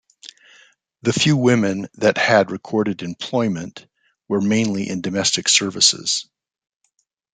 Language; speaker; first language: English; native; English